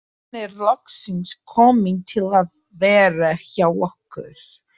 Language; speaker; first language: Icelandic; non-native, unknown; Portuguese